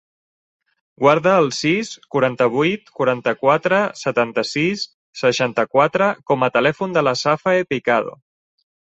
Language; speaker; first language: Catalan; native; Catalan